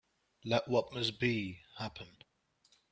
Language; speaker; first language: English; native; English